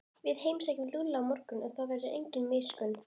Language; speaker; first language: Icelandic; native; Icelandic